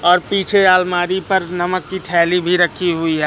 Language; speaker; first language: Hindi; native; Hindi